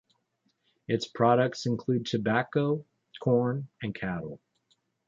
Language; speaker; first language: English; native; English